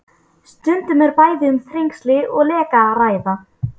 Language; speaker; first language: Icelandic; non-native, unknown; Polish